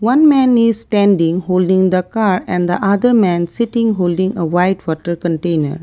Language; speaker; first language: English; non-native, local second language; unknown